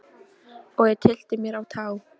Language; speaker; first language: Icelandic; non-native, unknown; Polish